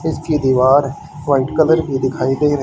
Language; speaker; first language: Hindi; native; Hindi